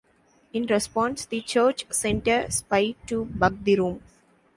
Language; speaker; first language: English; non-native, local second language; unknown